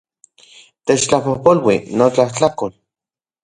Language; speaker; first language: Central Puebla Nahuatl; non-native, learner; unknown